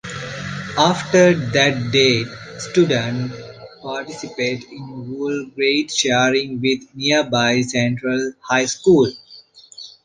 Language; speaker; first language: English; non-native, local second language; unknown